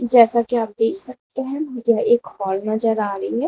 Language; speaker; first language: Hindi; native; Hindi